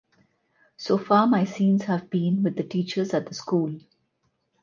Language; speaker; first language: English; non-native, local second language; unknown